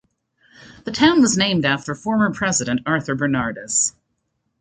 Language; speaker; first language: English; native; English